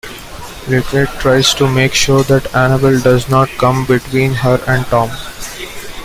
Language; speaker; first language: English; non-native, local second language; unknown